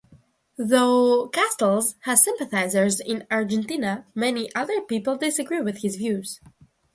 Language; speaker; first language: English; non-native, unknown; Russian